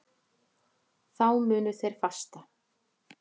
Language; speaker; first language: Icelandic; native; Icelandic